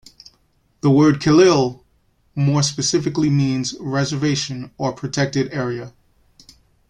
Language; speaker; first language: English; native; English